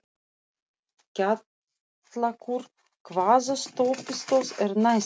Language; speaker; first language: Icelandic; non-native, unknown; Russian